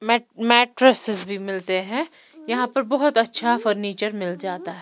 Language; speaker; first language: Hindi; non-native, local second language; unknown